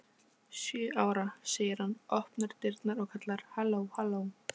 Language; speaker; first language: Icelandic; non-native, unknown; Polish